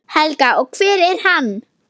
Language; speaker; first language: Icelandic; non-native, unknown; German